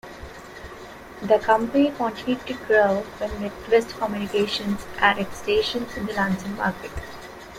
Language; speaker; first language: English; non-native, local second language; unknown